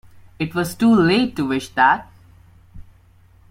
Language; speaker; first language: English; non-native, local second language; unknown